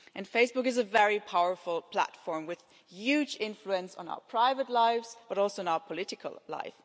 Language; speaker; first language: English; non-native, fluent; German